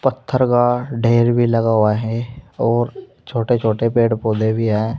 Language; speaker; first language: Hindi; native; Hindi